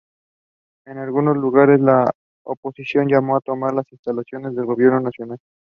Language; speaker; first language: English; non-native, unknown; Spanish